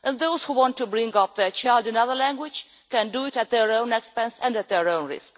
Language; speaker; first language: English; non-native, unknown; Russian